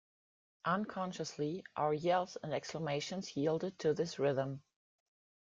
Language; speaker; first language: English; non-native, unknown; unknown